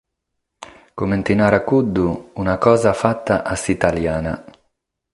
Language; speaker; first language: Sardinian; non-native, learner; Catalan